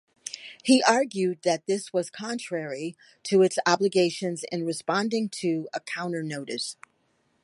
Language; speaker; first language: English; native; English